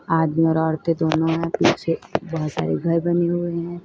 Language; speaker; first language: Hindi; native; Hindi